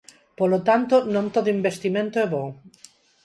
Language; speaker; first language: Galician; non-native, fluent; Spanish